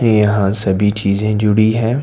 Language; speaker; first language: Hindi; non-native, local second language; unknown